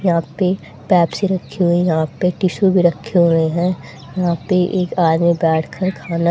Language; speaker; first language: Hindi; native; Hindi